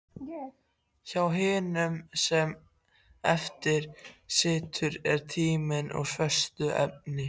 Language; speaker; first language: Icelandic; non-native, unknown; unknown